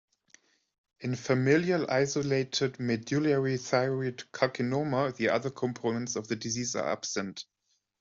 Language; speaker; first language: English; non-native, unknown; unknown